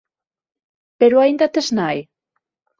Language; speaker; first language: Galician; non-native, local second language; Spanish